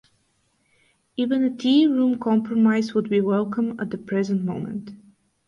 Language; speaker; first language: English; non-native, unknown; Bulgarian